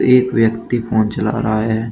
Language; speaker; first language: Hindi; native; Hindi